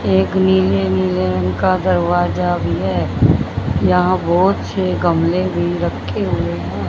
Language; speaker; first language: Hindi; native; Hindi